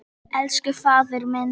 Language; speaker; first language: Icelandic; native; Icelandic